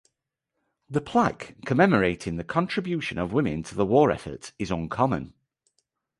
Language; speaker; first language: English; native; English